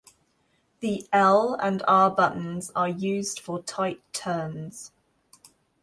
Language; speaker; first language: English; non-native, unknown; German